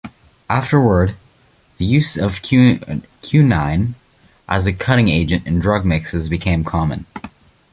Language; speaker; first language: English; native; English